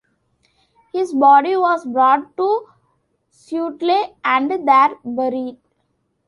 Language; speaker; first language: English; non-native, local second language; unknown